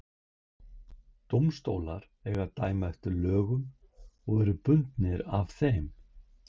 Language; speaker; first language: Icelandic; native; Icelandic